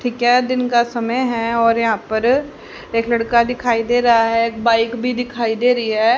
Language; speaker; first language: Hindi; native; Hindi